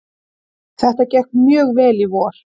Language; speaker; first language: Icelandic; native; Icelandic